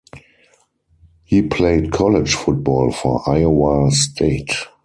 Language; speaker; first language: English; non-native, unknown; German